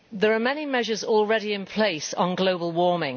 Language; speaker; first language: English; native; English